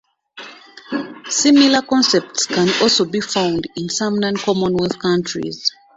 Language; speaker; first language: English; non-native, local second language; Ganda